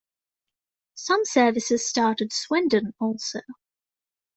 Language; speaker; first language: English; native; English